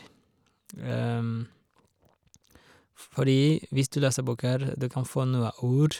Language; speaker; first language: Norwegian; non-native, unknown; Rundi